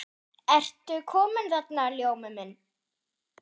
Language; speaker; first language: Icelandic; non-native, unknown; German